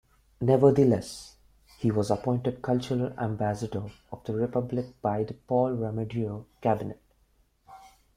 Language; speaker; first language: English; non-native, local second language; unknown